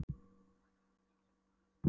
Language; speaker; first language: Icelandic; non-native, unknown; Polish